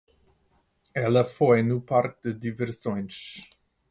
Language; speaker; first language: Portuguese; non-native, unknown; English